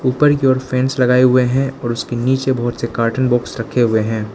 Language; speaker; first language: Hindi; non-native, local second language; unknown